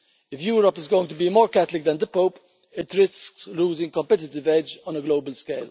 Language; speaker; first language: English; non-native, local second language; Maltese